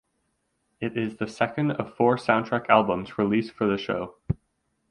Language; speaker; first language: English; native; English